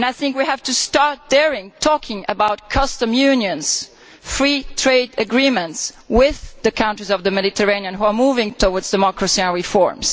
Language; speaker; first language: English; non-native, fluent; Italian